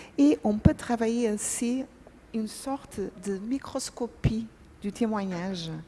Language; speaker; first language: French; non-native, fluent; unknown